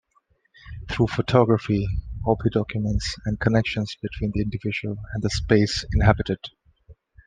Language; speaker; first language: English; non-native, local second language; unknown